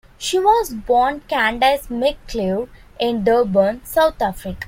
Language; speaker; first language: English; non-native, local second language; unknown